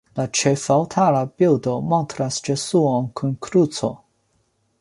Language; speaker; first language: Esperanto; non-native, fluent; Chinese